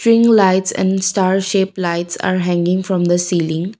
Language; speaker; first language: English; non-native, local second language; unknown